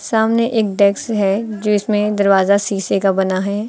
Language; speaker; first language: Hindi; native; Hindi